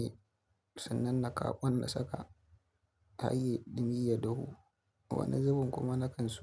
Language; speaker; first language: Hausa; native; Hausa